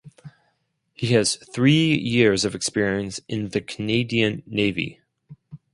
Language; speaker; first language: English; non-native, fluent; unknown